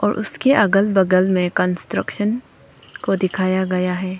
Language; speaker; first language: Hindi; non-native, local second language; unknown